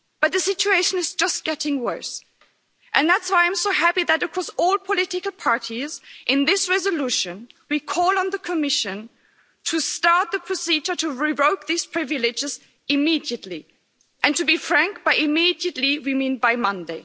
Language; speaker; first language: English; non-native, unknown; German